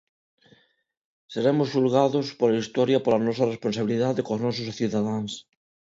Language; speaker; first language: Galician; non-native, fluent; Spanish